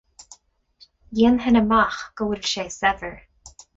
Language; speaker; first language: Irish; non-native, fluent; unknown